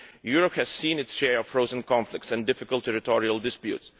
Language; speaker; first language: English; non-native, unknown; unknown